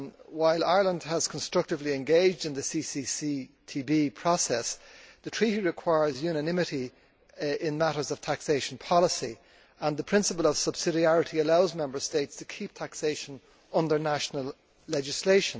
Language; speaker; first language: English; native; English